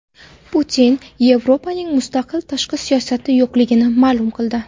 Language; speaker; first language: Uzbek; non-native, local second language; Kara-Kalpak